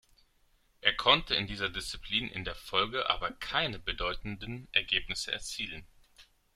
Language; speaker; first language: German; non-native, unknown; Greek